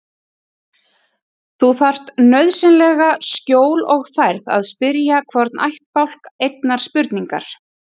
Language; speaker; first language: Icelandic; native; Icelandic